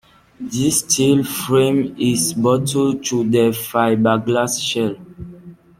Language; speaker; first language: English; non-native, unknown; French